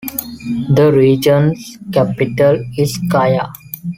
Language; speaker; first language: English; non-native, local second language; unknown